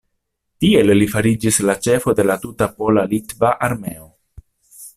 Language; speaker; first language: Esperanto; non-native, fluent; Italian